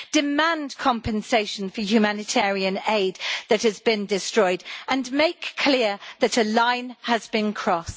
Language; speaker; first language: English; native; English